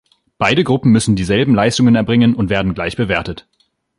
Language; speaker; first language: German; native; German